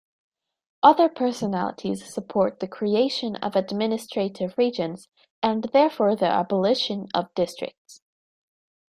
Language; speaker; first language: English; native; English